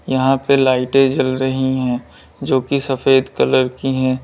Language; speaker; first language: Hindi; native; Hindi